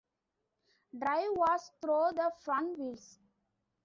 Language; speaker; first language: English; non-native, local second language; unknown